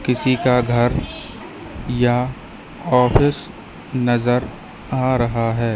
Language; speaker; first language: Hindi; native; Hindi